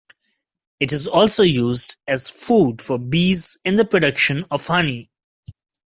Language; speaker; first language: English; non-native, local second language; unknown